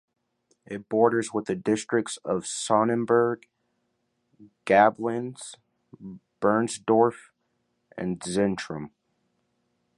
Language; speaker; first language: English; native; English